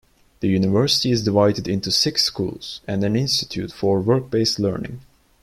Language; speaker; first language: English; non-native, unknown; Turkish